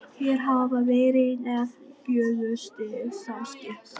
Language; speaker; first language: Icelandic; non-native, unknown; Vietnamese